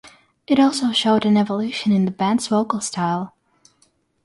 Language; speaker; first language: English; non-native, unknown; Russian